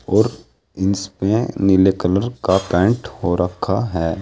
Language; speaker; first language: Hindi; native; Hindi